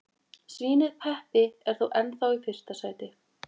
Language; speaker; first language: Icelandic; native; Icelandic